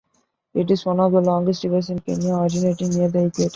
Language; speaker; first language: English; non-native, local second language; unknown